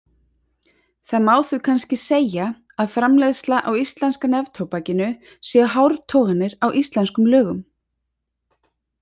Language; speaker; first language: Icelandic; native; Icelandic